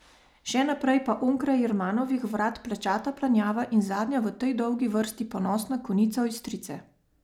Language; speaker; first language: Slovenian; native; Slovenian